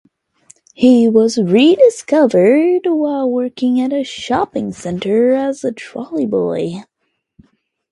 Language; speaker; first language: English; native; English